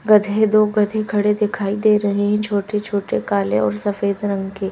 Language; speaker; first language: Hindi; native; Hindi